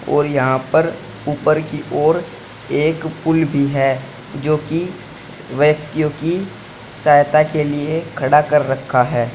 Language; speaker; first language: Hindi; native; Hindi